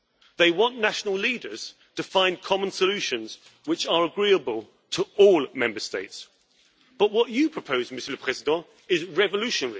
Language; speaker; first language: English; native; English